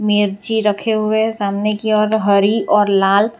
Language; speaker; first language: Hindi; non-native, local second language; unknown